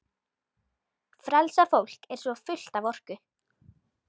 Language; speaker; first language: Icelandic; native; Icelandic